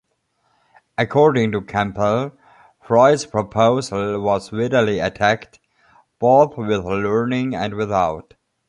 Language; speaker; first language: English; non-native, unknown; German